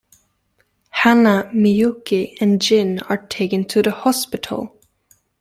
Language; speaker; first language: English; native; English